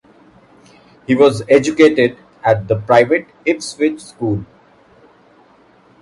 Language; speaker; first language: English; non-native, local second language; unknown